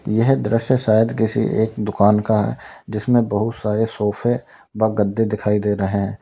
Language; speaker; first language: Hindi; native; Hindi